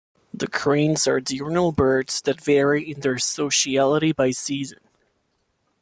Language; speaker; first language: English; non-native, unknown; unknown